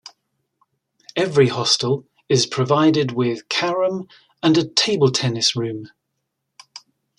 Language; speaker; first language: English; native; English